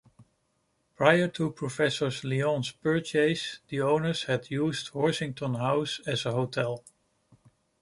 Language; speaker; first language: English; non-native, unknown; Dutch